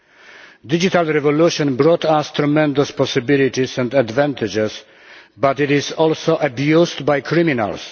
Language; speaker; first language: English; non-native, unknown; Polish